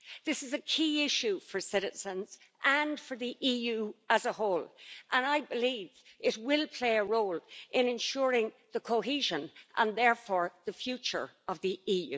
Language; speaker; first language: English; native; English